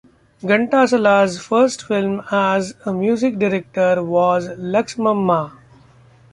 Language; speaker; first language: English; non-native, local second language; Marathi